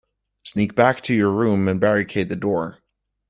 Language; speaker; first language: English; native; English